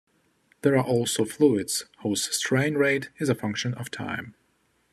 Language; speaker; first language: English; non-native, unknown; Ukrainian